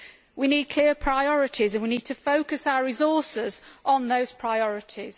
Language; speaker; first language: English; native; English